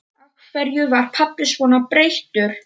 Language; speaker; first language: Icelandic; non-native, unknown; Polish